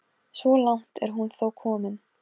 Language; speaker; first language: Icelandic; non-native, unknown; Polish